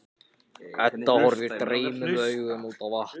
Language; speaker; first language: Icelandic; non-native, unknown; Japanese